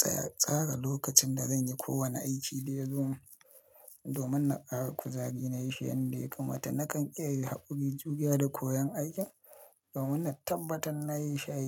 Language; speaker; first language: Hausa; native; Hausa